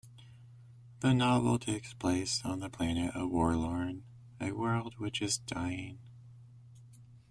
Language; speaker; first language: English; native; English